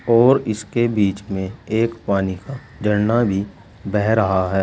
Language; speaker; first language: Hindi; native; Hindi